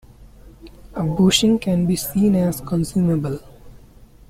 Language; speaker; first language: English; non-native, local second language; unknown